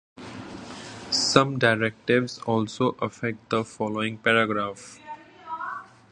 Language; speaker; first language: English; non-native, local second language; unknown